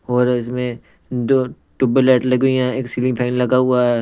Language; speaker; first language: Hindi; non-native, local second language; Punjabi